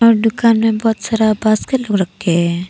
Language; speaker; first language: Hindi; non-native, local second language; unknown